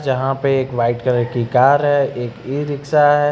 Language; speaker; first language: Hindi; native; Hindi